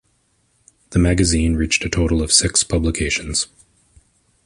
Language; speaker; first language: English; native; English